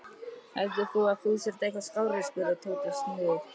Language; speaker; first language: Icelandic; native; Icelandic